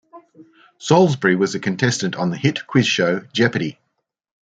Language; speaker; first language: English; native; English